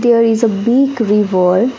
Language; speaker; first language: English; non-native, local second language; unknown